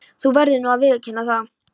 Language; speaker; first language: Icelandic; non-native, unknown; Polish